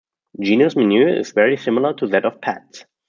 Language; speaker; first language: English; non-native, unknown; German